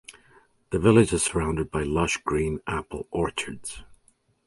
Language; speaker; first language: English; native; English